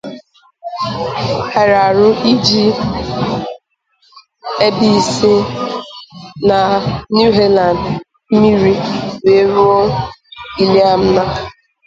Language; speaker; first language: English; non-native, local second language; Igbo